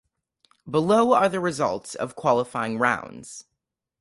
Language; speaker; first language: English; native; English